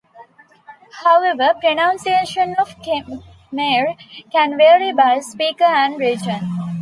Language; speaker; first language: English; non-native, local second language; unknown